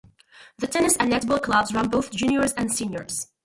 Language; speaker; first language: English; non-native, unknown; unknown